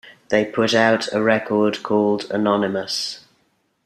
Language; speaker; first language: English; native; English